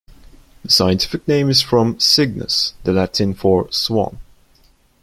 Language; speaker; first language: English; non-native, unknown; Turkish